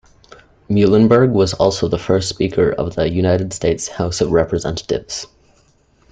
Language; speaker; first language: English; native; English